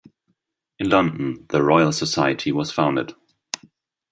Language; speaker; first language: English; non-native, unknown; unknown